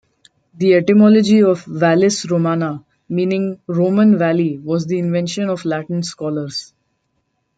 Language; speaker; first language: English; non-native, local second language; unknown